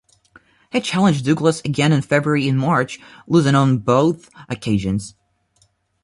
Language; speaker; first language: English; non-native, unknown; Russian